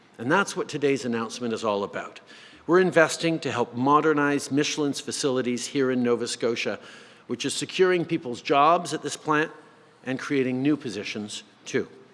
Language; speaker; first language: English; native; English